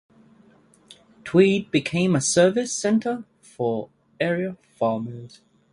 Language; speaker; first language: English; native; English